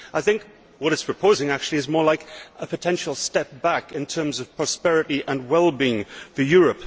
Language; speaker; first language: English; native; English